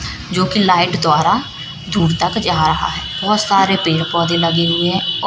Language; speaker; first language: Hindi; native; Hindi